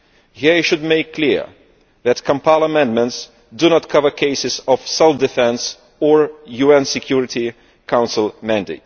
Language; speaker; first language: English; non-native, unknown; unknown